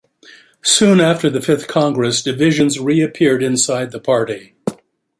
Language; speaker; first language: English; native; English